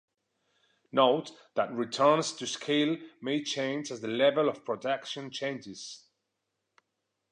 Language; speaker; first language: English; non-native, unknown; Spanish